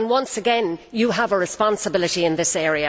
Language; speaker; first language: English; native; English